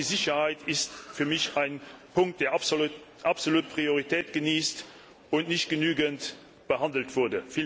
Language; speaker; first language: German; non-native, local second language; Luxembourgish